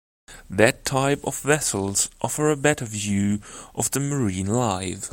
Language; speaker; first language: English; non-native, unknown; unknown